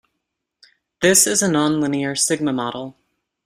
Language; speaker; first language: English; native; English